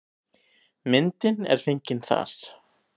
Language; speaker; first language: Icelandic; native; Icelandic